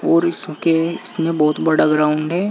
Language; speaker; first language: Hindi; native; Hindi